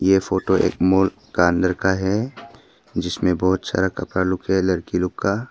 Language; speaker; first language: Hindi; non-native, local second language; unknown